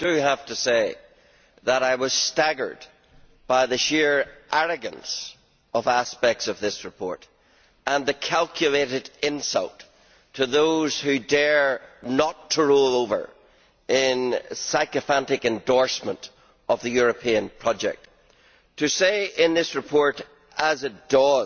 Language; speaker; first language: English; native; English